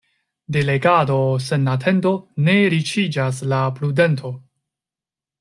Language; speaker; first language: Esperanto; non-native, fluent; Chinese